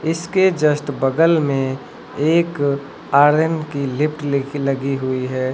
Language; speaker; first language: Hindi; native; Hindi